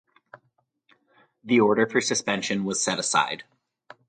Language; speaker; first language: English; native; English